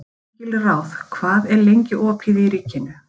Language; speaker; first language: Icelandic; native; Icelandic